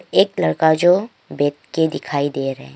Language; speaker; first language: Hindi; non-native, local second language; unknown